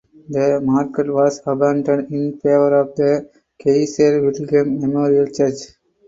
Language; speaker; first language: English; non-native, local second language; Tamil